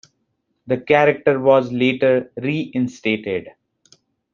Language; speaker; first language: English; non-native, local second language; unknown